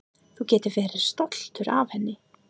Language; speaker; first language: Icelandic; non-native, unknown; English